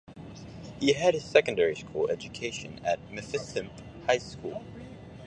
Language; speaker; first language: English; native; English